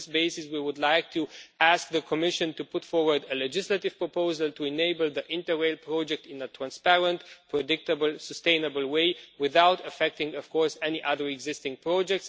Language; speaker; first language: English; non-native, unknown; Romanian